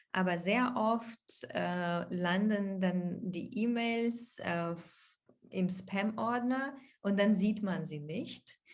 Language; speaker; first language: German; non-native, fluent; Russian